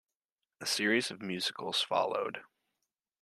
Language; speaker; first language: English; native; English